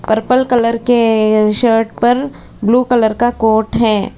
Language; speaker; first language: Hindi; non-native, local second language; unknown